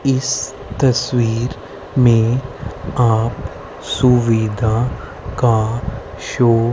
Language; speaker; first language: Hindi; native; Hindi